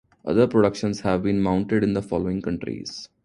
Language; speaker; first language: English; non-native, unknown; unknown